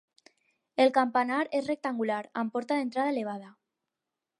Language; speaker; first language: Catalan; non-native, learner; Spanish